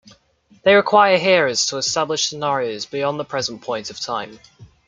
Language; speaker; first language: English; native; English